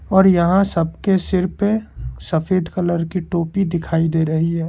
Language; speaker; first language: Hindi; non-native, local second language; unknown